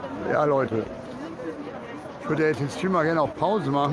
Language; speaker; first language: German; native; German